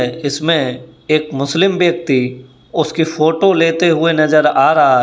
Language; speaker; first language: Hindi; native; Hindi